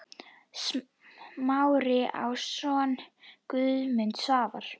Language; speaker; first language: Icelandic; native; Icelandic